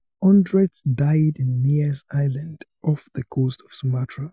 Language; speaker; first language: English; non-native, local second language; Yoruba